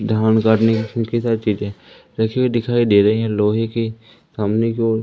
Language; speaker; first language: Hindi; native; Hindi